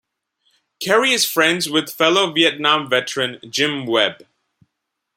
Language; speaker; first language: English; non-native, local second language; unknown